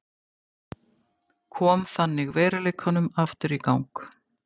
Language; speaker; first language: Icelandic; native; Icelandic